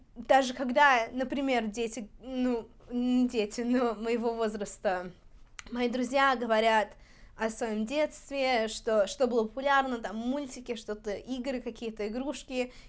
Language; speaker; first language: Russian; early bilingual, heritage; Russian